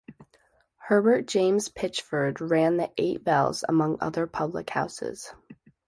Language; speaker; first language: English; native; English